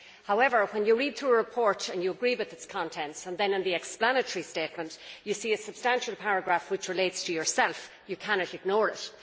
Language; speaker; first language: English; native; English